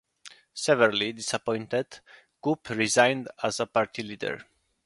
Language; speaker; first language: English; non-native, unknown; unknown